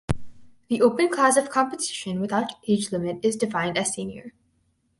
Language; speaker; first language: English; native; English